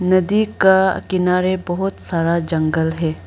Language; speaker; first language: Hindi; non-native, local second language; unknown